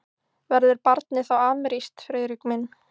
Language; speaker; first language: Icelandic; native; Icelandic